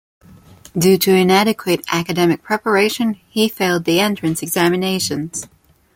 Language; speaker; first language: English; non-native, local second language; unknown